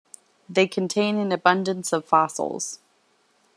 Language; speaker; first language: English; native; English